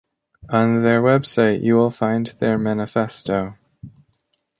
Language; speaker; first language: English; native; English